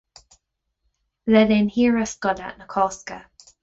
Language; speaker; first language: Irish; non-native, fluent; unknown